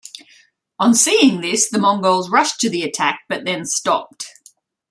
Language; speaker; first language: English; native; English